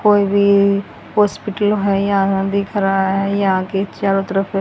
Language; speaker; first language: Hindi; native; Hindi